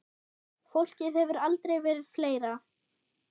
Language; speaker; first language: Icelandic; non-native, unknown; German